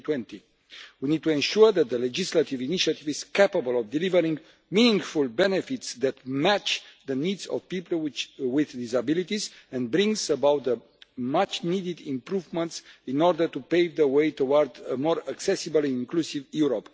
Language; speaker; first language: English; non-native, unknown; Romanian